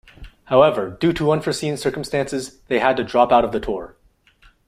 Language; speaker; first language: English; non-native, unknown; French